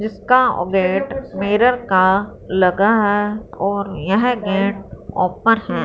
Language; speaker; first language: Hindi; non-native, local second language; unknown